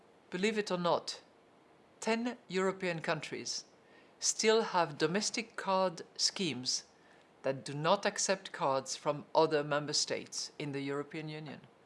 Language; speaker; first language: English; non-native, fluent; French